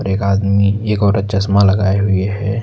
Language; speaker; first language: Hindi; native; Hindi